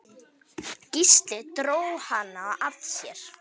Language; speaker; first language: Icelandic; native; Icelandic